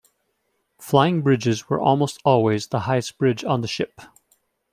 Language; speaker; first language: English; native; English